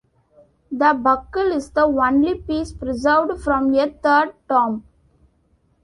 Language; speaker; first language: English; non-native, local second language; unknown